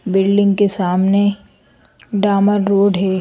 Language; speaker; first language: Hindi; native; Hindi